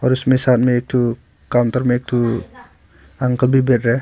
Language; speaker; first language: Hindi; non-native, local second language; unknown